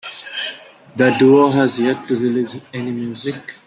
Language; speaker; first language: English; non-native, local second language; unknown